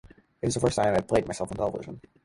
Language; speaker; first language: English; native; English